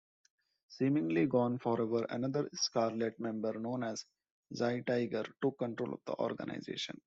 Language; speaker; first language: English; non-native, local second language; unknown